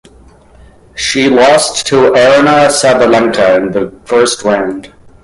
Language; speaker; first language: English; native; English